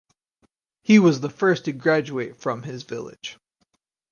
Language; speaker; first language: English; native; English